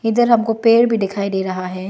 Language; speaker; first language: Hindi; non-native, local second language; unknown